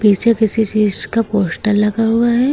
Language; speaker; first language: Hindi; native; Hindi